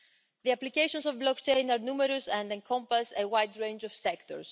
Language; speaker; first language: English; non-native, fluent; Greek